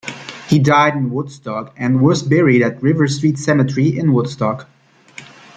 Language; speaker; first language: English; native; English